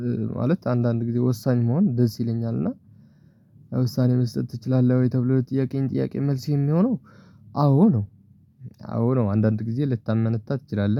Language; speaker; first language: Amharic; non-native, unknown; Tigrinya